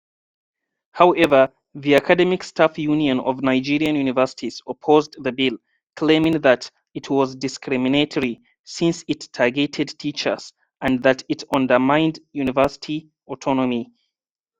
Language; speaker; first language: English; non-native, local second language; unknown